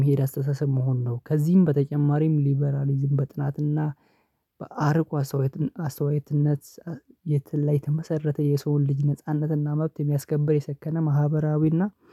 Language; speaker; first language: Amharic; non-native, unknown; Oromo